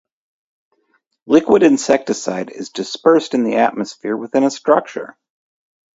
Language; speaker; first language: English; native; English